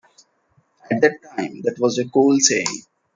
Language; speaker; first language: English; non-native, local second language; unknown